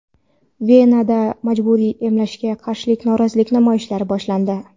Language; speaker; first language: Uzbek; non-native, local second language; Kara-Kalpak